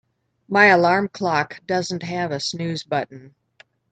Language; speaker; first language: English; native; English